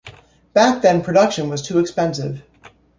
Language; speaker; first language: English; native; English